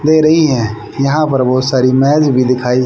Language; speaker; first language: Hindi; native; Hindi